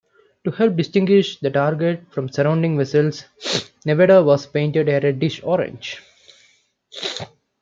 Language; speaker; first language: English; non-native, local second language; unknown